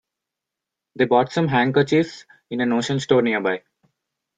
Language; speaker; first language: English; non-native, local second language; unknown